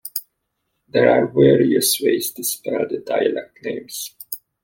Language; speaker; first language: English; native; English